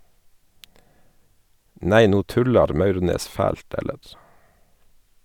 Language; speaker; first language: Norwegian; native; Norwegian